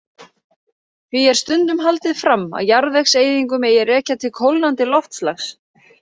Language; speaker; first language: Icelandic; native; Icelandic